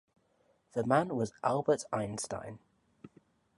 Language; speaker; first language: English; native; English